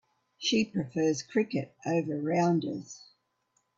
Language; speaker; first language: English; native; English